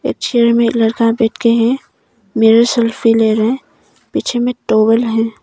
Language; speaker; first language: Hindi; early bilingual, other home language; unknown